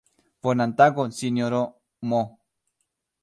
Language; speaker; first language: Esperanto; non-native, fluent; Spanish